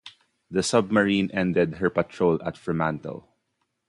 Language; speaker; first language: English; non-native, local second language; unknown